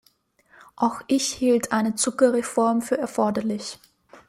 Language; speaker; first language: German; native; German